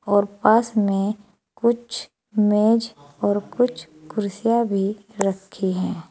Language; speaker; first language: Hindi; native; Hindi